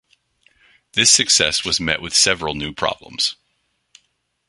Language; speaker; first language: English; non-native, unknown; French